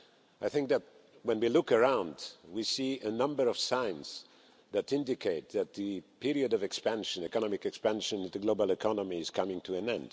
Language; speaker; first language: English; non-native, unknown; Polish